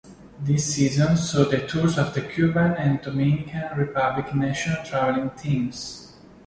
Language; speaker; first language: English; non-native, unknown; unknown